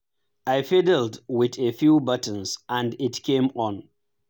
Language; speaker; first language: English; non-native, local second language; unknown